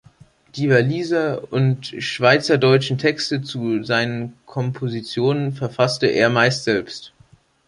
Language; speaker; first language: German; native; German